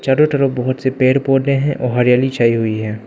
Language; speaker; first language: Hindi; non-native, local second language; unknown